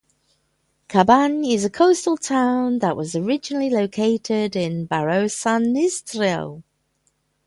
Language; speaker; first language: English; native; English